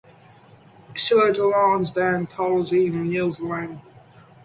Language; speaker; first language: English; non-native, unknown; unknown